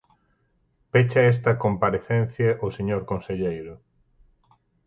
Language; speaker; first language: Galician; native; Galician